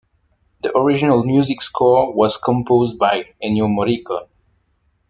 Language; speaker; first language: English; non-native, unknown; French